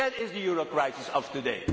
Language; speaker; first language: English; non-native, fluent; Dutch